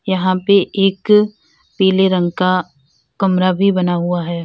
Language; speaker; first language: Hindi; native; Hindi